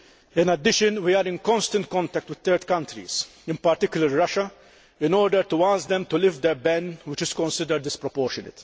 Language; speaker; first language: English; non-native, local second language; Maltese